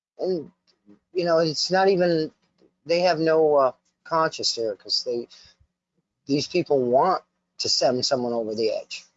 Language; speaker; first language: English; native; English